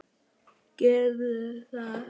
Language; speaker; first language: Icelandic; native; Icelandic